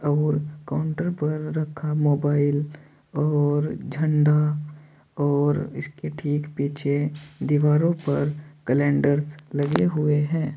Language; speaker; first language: Hindi; native; Hindi